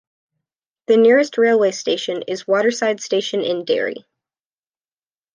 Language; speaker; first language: English; native; English